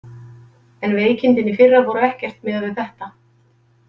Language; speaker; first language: Icelandic; native; Icelandic